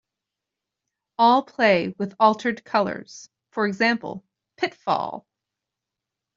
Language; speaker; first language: English; native; English